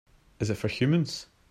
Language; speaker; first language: English; native; English